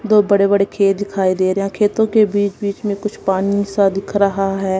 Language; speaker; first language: Hindi; non-native, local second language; Punjabi